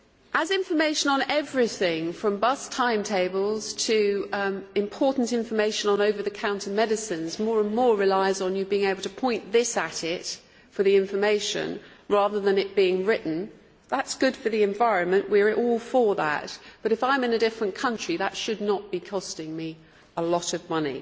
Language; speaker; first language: English; native; English